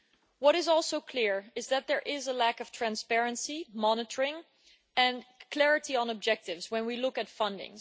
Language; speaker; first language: English; non-native, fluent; Dutch